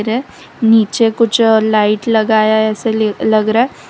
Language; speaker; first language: Hindi; non-native, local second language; Gujarati